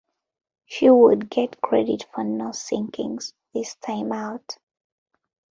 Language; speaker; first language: English; non-native, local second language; Ganda